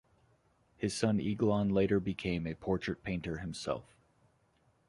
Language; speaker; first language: English; native; English